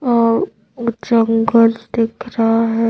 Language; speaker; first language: Hindi; native; Hindi